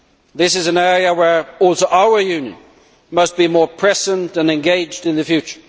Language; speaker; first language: English; non-native, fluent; Swedish